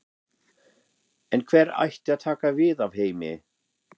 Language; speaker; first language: Icelandic; non-native, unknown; German